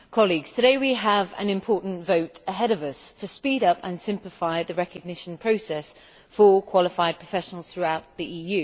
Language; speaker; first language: English; native; English